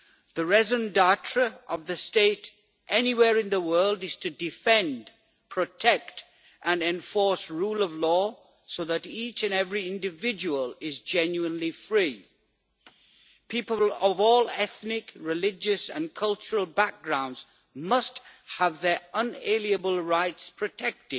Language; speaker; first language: English; native; English